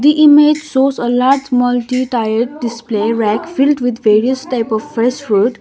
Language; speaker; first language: English; non-native, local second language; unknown